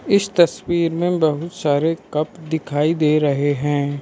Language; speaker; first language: Hindi; non-native, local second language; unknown